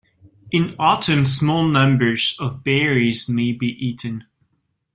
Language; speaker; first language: English; non-native, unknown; French